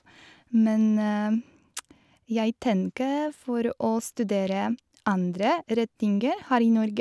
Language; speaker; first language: Norwegian; non-native, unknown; Polish